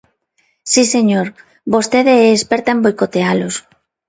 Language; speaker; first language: Galician; non-native, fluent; Spanish